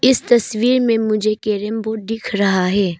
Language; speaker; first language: Hindi; non-native, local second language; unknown